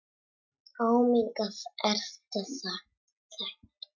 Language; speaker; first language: Icelandic; non-native, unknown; Czech